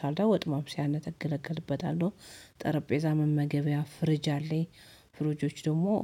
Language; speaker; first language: Amharic; native; Amharic